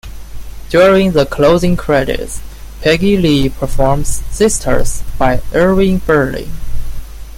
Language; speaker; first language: English; non-native, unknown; Chinese